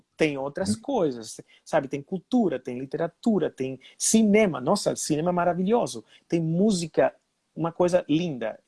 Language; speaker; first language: Portuguese; non-native, fluent; Spanish